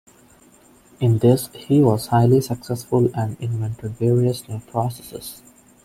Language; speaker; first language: English; non-native, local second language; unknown